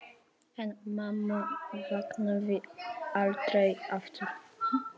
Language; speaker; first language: Icelandic; non-native, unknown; Polish